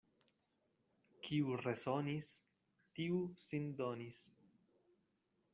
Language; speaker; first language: Esperanto; non-native, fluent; Spanish